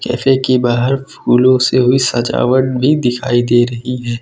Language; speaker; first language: Hindi; native; Hindi